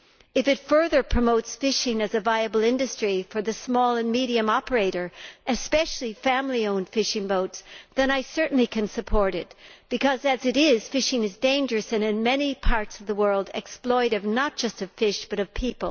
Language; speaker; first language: English; native; English